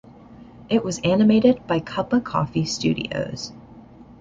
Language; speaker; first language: English; native; English